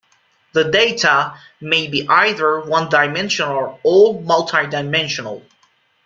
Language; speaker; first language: English; non-native, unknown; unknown